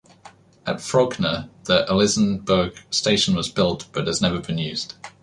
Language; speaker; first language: English; native; English